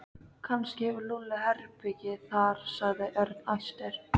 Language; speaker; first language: Icelandic; native; Icelandic